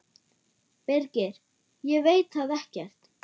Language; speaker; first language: Icelandic; non-native, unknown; German